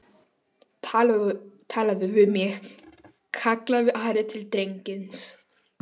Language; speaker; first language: Icelandic; non-native, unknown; Polish